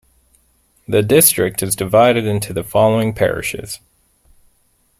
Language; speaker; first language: English; native; English